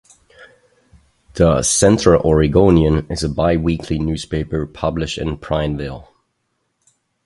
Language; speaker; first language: English; non-native, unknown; German